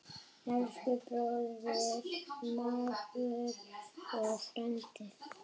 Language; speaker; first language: Icelandic; native; Icelandic